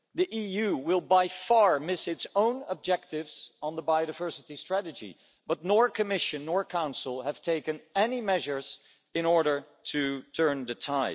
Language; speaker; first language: English; non-native, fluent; Dutch